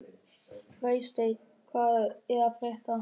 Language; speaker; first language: Icelandic; non-native, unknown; German